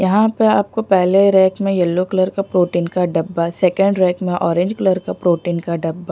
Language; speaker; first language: Hindi; non-native, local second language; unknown